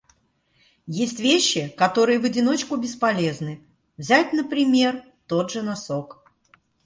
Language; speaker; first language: Russian; native; Russian